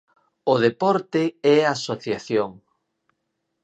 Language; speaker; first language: Galician; native; Galician